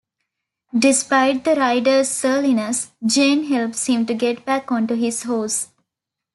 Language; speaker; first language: English; non-native, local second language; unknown